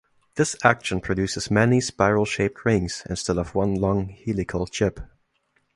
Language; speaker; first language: English; non-native, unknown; German